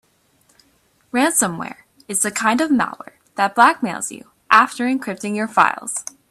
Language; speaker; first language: English; native; English